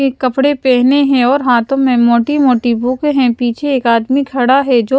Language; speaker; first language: Hindi; non-native, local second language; Punjabi